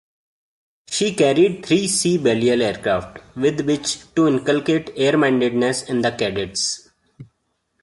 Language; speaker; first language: English; non-native, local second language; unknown